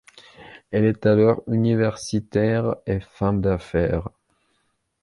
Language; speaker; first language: French; non-native, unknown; Belarusian